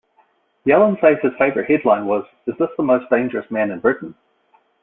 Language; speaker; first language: English; native; English